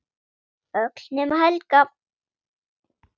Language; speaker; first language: Icelandic; non-native, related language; Swedish